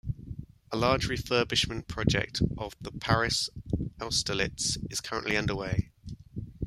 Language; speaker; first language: English; native; English